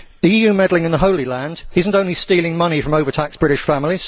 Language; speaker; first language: English; native; English